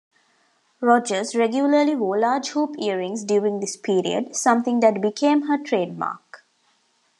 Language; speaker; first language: English; non-native, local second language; Tamil